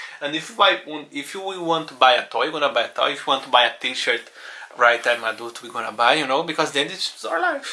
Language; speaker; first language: English; non-native, fluent; Portuguese